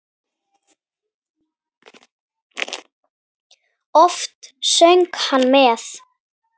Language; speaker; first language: Icelandic; native; Icelandic